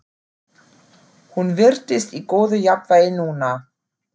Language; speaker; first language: Icelandic; non-native, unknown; German